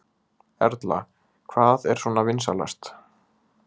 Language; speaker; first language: Icelandic; native; Icelandic